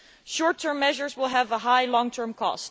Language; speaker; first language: English; non-native, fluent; Dutch